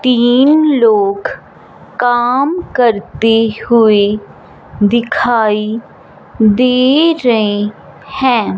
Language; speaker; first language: Hindi; non-native, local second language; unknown